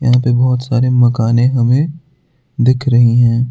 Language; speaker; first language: Hindi; non-native, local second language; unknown